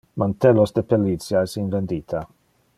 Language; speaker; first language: Interlingua; non-native, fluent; Dutch